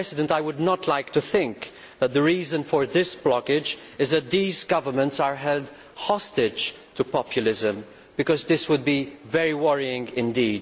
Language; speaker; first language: English; non-native, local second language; Maltese